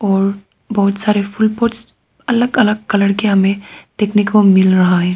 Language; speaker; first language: Hindi; non-native, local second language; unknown